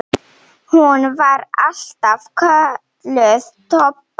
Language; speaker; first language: Icelandic; non-native, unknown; Slovenian